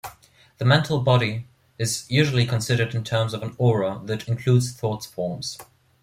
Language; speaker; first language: English; non-native, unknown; German